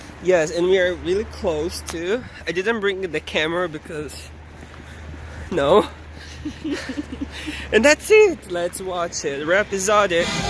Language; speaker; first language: English; non-native, learner; Portuguese